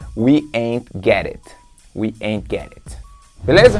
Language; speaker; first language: English; non-native, fluent; Portuguese